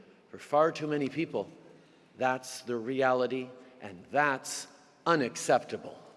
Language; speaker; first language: English; native; English